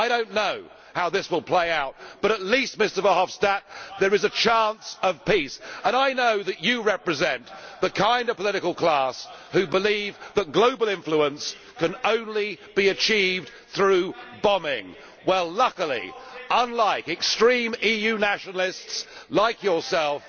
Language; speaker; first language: English; native; English